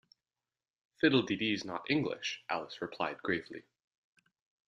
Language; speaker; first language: English; native; English